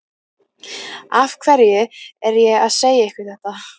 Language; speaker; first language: Icelandic; native; Icelandic